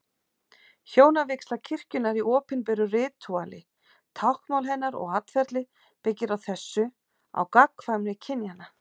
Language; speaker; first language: Icelandic; native; Icelandic